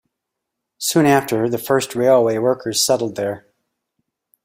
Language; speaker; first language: English; native; English